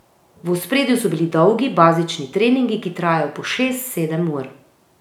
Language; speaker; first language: Slovenian; native; Slovenian